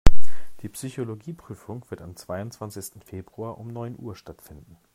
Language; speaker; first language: German; native; German